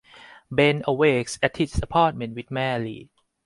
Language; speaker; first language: English; non-native, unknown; Thai